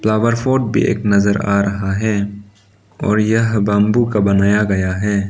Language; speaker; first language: Hindi; non-native, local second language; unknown